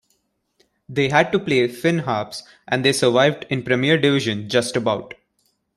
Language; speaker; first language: English; non-native, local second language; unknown